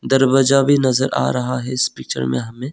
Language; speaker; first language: Hindi; non-native, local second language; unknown